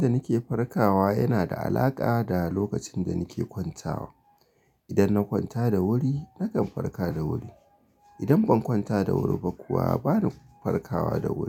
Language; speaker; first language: Hausa; native; Hausa